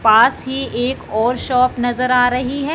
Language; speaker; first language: Hindi; non-native, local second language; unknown